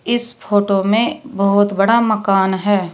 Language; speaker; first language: Hindi; native; Hindi